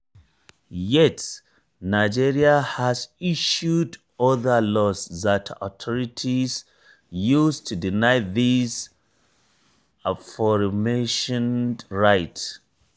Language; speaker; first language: English; non-native, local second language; Hausa